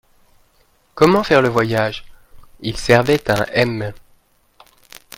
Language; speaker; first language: French; native; French